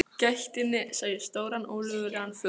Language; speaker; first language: Icelandic; non-native, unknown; Polish